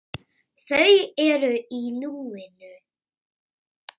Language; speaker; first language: Icelandic; native; Icelandic